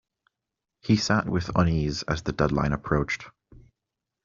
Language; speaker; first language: English; native; English